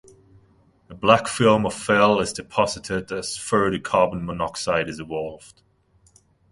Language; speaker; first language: English; non-native, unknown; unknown